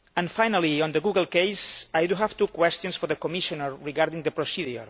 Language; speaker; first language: English; non-native, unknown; Catalan